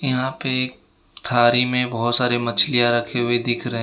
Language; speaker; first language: Hindi; non-native, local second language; Gujarati